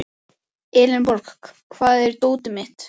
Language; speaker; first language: Icelandic; native; Icelandic